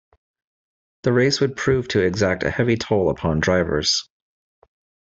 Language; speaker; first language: English; native; English